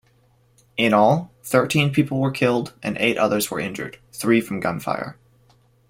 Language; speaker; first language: English; native; English